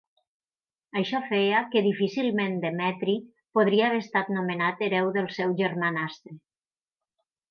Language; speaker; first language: Catalan; native; Catalan